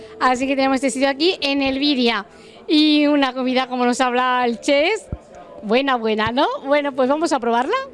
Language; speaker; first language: Spanish; native; Spanish